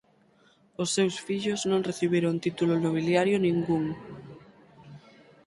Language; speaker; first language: Galician; native; Galician